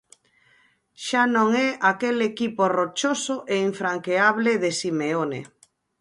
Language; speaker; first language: Galician; native; Galician